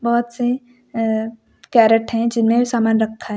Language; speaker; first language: Hindi; native; Hindi